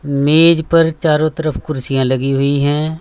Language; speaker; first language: Hindi; native; Hindi